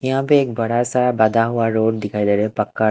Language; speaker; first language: Hindi; non-native, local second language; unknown